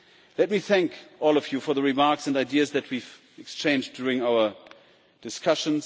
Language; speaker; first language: English; non-native, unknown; German